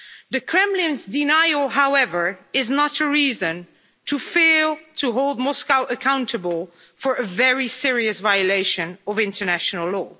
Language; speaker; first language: English; non-native, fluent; Dutch